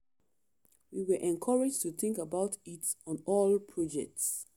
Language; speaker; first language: English; non-native, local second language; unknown